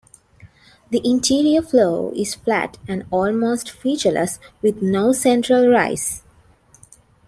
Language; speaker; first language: English; non-native, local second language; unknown